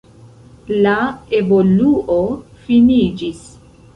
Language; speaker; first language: Esperanto; non-native, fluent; Central Kurdish